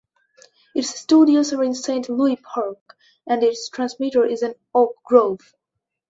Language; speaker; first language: English; non-native, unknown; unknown